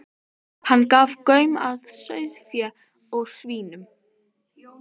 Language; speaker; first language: Icelandic; native; Icelandic